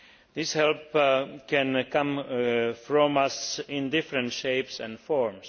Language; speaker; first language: English; non-native, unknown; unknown